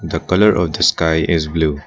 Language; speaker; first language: English; non-native, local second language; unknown